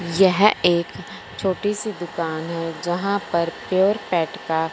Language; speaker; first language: Hindi; non-native, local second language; Punjabi